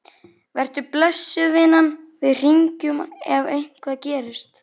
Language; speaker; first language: Icelandic; native; Icelandic